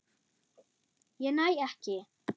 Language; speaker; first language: Icelandic; non-native, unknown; German